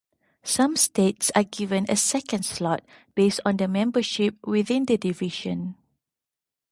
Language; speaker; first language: English; non-native, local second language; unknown